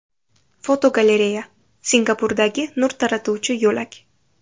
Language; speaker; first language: Uzbek; native; Uzbek